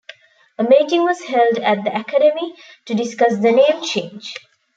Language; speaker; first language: English; non-native, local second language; Tamil